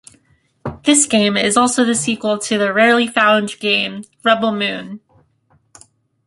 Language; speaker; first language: English; native; English